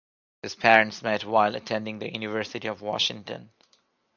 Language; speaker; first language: English; non-native, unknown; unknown